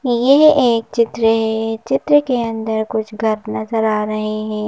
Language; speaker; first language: Hindi; native; Hindi